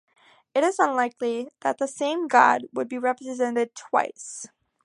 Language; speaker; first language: English; native; English